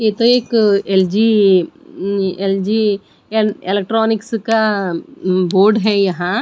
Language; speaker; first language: Hindi; non-native, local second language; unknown